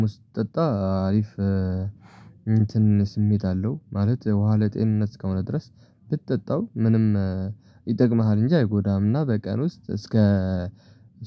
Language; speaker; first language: Amharic; non-native, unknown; Tigrinya